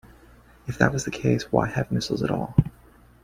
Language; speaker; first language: English; native; English